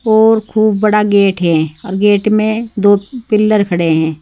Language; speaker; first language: Hindi; native; Hindi